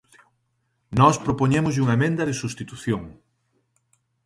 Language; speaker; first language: Galician; native; Galician